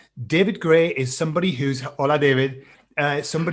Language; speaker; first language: English; native; English